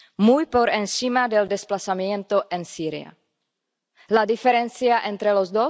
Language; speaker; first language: Spanish; non-native, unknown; Czech